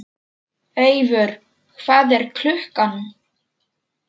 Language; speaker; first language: Icelandic; non-native, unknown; Polish